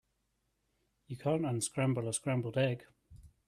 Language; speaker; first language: English; native; English